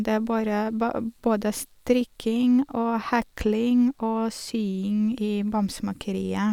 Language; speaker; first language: Norwegian; non-native, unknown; Russian